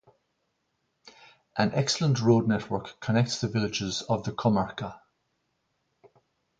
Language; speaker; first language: English; native; English